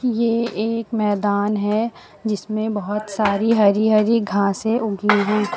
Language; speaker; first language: Hindi; native; Hindi